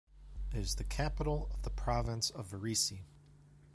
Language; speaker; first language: English; native; English